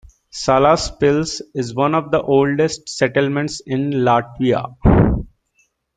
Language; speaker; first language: English; native; English